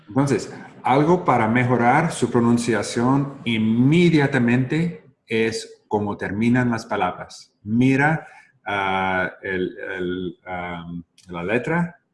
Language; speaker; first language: Spanish; non-native, learner; English